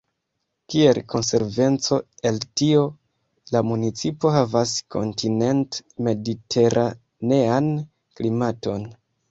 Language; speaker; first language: Esperanto; non-native, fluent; Kinyarwanda